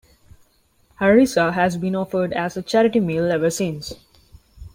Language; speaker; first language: English; non-native, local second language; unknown